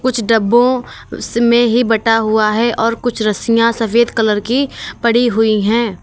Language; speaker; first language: Hindi; native; Hindi